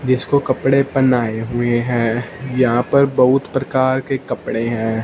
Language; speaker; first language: Hindi; non-native, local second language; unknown